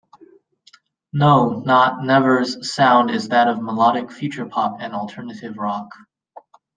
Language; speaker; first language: English; native; English